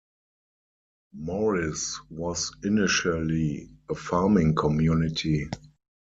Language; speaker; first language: English; non-native, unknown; German